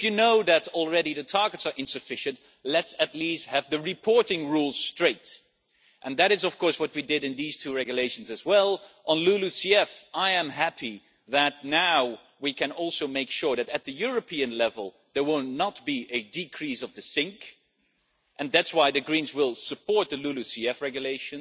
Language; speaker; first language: English; non-native, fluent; Dutch